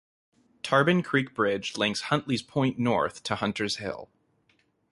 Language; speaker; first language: English; native; English